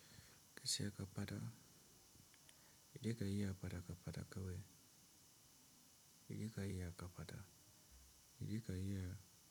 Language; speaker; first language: Hausa; non-native, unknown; Tiv